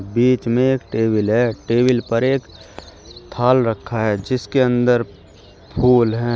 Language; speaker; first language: Hindi; native; Hindi